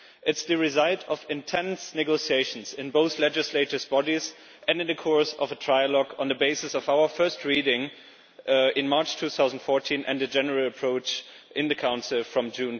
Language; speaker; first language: English; non-native, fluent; German